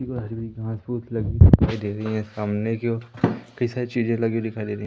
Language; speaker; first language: Hindi; native; Hindi